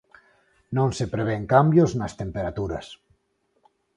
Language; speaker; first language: Galician; non-native, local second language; Spanish